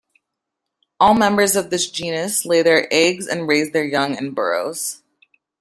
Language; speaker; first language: English; native; English